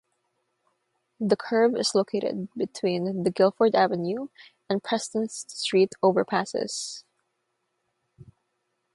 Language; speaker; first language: English; non-native, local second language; Filipino